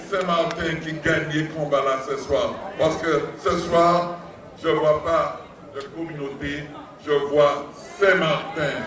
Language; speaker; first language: French; non-native, local second language; English